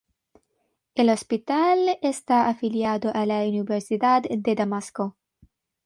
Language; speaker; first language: Spanish; non-native, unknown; Bangla